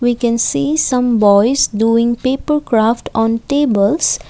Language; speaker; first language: English; non-native, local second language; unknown